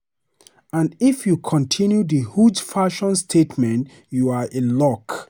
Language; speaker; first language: English; non-native, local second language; Hausa